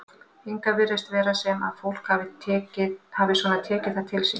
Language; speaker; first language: Icelandic; native; Icelandic